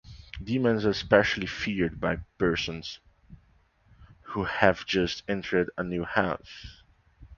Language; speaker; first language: English; non-native, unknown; Portuguese